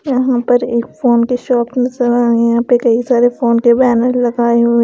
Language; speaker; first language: Hindi; non-native, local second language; Punjabi